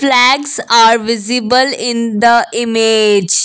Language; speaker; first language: English; non-native, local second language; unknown